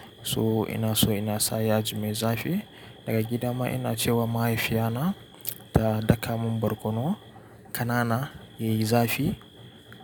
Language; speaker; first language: Hausa; native; Hausa